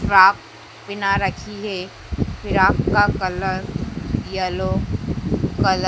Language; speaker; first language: Hindi; native; Hindi